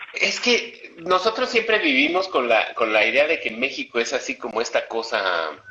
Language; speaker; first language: Spanish; native; Spanish